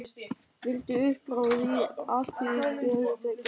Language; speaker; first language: Icelandic; non-native, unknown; German